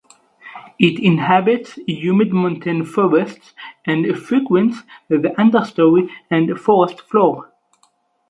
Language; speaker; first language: English; non-native, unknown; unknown